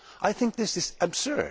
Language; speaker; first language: English; non-native, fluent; Finnish